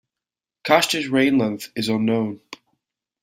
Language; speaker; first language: English; native; English